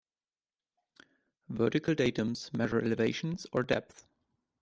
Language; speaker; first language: English; non-native, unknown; German